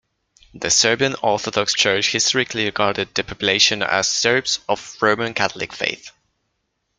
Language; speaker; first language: English; non-native, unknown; Polish